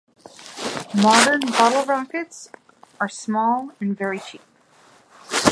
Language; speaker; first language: English; native; English